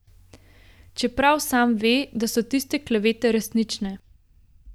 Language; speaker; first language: Slovenian; native; Slovenian